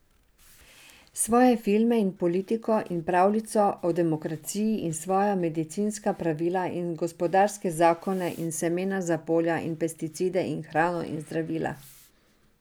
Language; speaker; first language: Slovenian; non-native, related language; Serbian